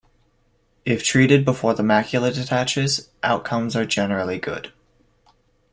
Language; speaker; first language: English; native; English